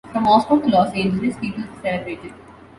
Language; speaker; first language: English; non-native, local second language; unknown